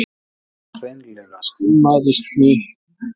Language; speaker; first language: Icelandic; native; Icelandic